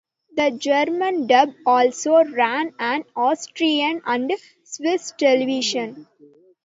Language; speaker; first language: English; non-native, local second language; Tamil